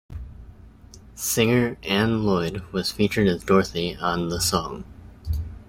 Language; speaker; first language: English; native; English